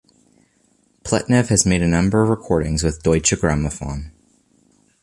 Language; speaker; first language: English; native; English